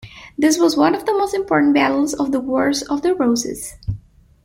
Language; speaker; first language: English; non-native, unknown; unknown